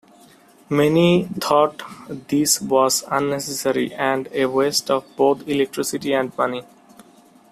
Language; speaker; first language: English; non-native, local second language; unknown